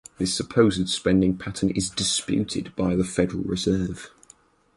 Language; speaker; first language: English; native; English